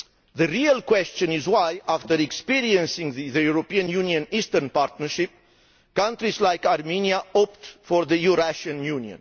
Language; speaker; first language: English; non-native, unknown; Romanian